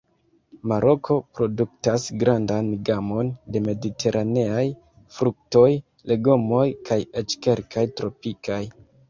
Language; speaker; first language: Esperanto; non-native, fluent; Kinyarwanda